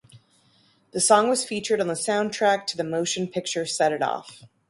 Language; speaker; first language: English; native; English